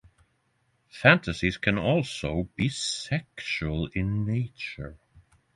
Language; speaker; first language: English; non-native, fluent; Norwegian